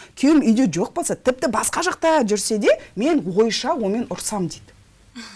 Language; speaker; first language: Kazakh; non-native, local second language; Russian